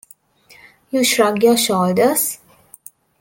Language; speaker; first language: English; non-native, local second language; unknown